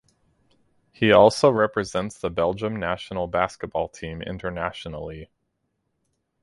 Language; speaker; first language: English; native; English